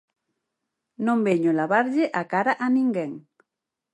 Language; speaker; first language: Galician; native; Galician